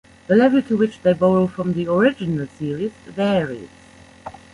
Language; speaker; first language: English; non-native, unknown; German